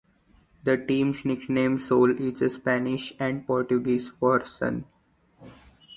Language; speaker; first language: English; non-native, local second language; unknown